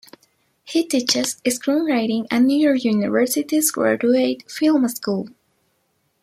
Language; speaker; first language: English; non-native, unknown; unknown